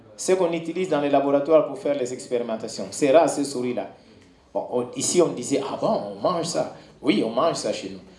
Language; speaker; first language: French; non-native, local second language; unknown